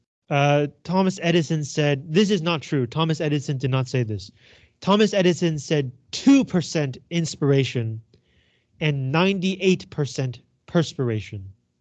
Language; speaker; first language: English; non-native, fluent; Chinese